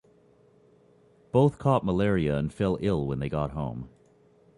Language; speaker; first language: English; native; English